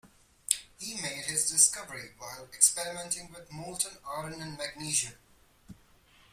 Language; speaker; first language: English; non-native, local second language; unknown